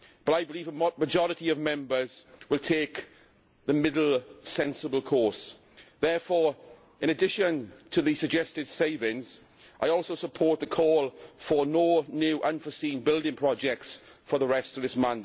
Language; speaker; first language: English; native; English